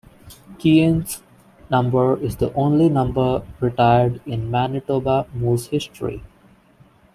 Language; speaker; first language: English; non-native, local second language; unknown